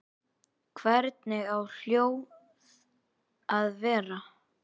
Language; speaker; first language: Icelandic; native; Icelandic